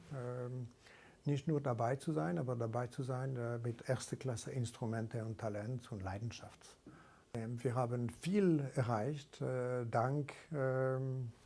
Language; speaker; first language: German; non-native, local second language; French